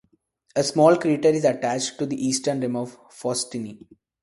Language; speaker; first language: English; non-native, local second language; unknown